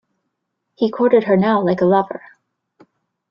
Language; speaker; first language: English; native; English